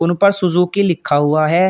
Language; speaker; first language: Hindi; native; Hindi